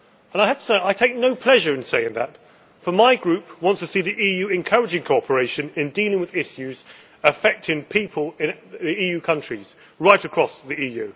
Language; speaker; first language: English; native; English